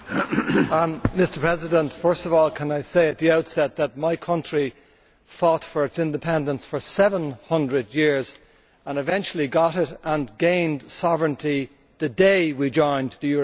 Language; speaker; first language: English; native; English